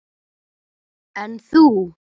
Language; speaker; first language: Icelandic; native; Icelandic